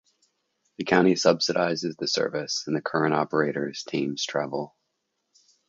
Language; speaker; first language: English; native; English